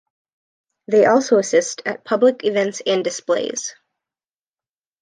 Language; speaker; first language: English; native; English